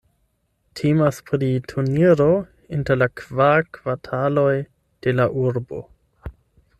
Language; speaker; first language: Esperanto; non-native, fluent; German